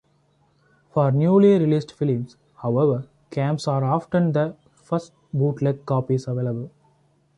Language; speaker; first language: English; non-native, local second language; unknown